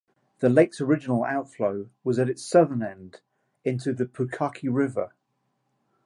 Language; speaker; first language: English; native; English